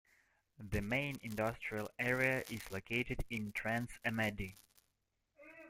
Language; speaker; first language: English; non-native, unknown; Russian